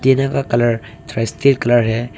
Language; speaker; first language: Hindi; early bilingual, other home language; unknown